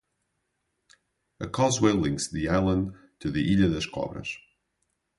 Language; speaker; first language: English; non-native, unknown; Portuguese